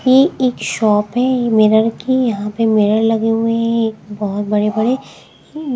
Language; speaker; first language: Hindi; native; Hindi